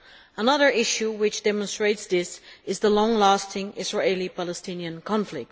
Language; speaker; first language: English; non-native, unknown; Dutch